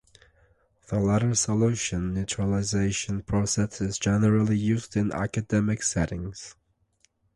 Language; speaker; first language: English; native; English